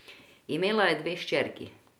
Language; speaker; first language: Slovenian; non-native, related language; Croatian